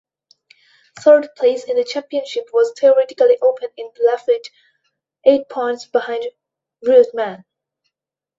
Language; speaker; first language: English; non-native, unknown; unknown